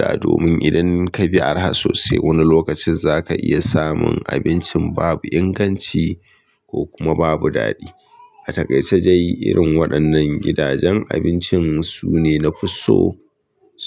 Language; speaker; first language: Hausa; native; Hausa